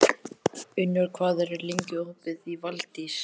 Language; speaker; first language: Icelandic; native; Icelandic